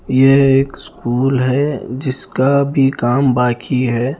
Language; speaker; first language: Hindi; non-native, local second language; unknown